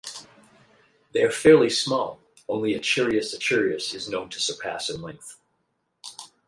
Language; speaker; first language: English; native; English